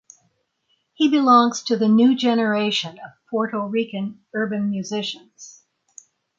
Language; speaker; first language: English; native; English